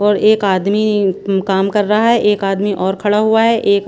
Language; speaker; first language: Hindi; non-native, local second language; Punjabi